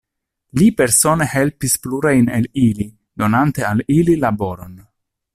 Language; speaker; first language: Esperanto; non-native, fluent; Italian